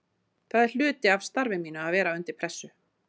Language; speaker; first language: Icelandic; native; Icelandic